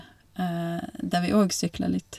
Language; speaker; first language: Norwegian; non-native, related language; Swedish